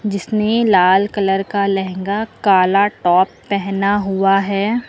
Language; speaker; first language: Hindi; native; Hindi